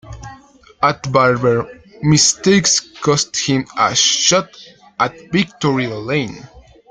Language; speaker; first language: English; non-native, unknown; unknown